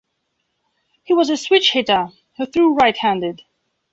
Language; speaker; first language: English; non-native, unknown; Belarusian